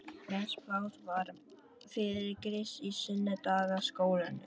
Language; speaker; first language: Icelandic; non-native, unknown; Vietnamese